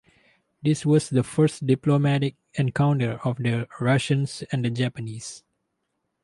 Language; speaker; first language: English; non-native, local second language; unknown